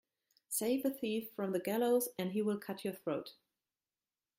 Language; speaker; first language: English; non-native, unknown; German